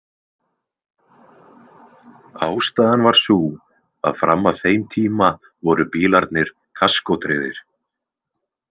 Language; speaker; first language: Icelandic; native; Icelandic